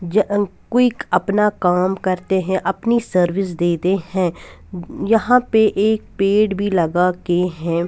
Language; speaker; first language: Hindi; non-native, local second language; Punjabi